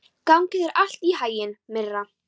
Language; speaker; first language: Icelandic; non-native, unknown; Polish